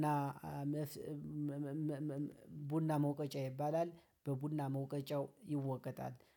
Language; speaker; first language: Amharic; native; Amharic